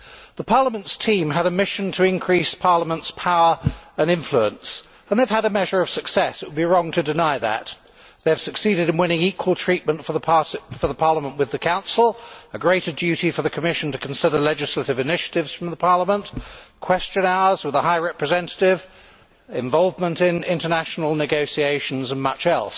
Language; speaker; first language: English; native; English